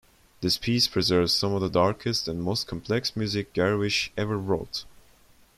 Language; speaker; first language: English; non-native, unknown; Turkish